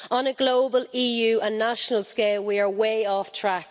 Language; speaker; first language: English; native; English